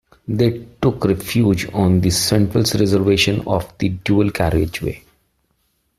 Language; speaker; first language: English; non-native, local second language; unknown